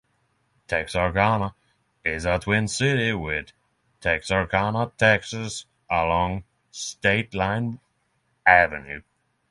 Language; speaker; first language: English; non-native, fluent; Norwegian